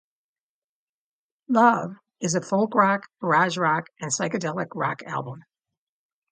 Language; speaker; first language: English; native; English